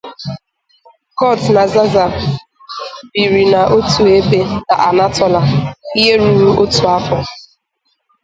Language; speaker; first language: English; non-native, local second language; Igbo